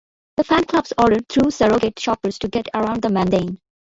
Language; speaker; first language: English; non-native, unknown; Bangla